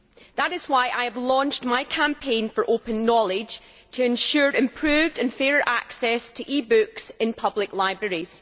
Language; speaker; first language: English; native; English